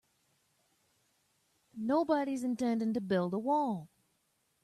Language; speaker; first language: English; native; English